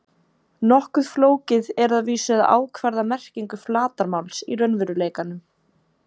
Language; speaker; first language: Icelandic; native; Icelandic